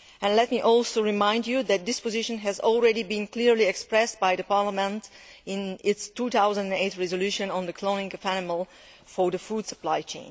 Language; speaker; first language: English; non-native, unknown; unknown